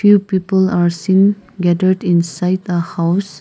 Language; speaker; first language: English; non-native, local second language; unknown